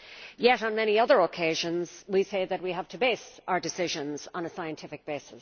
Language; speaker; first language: English; native; English